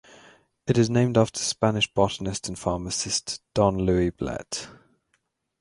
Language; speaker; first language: English; native; English